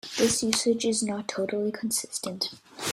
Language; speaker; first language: English; native; English